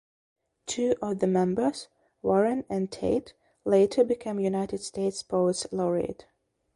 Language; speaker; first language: English; non-native, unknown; Belarusian